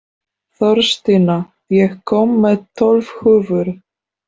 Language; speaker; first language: Icelandic; non-native, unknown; Polish